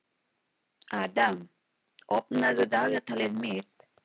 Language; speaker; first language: Icelandic; non-native, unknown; Filipino